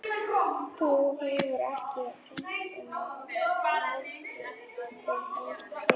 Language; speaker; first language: Icelandic; non-native, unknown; German